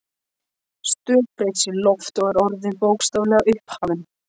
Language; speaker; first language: Icelandic; non-native, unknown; Polish